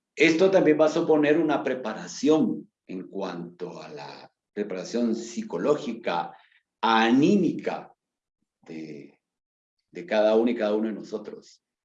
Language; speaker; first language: Spanish; native; Spanish